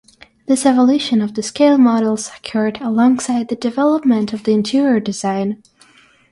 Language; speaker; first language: English; non-native, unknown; Russian